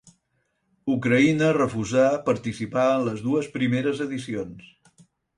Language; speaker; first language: Catalan; non-native, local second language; Spanish